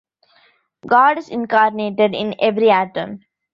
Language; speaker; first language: English; non-native, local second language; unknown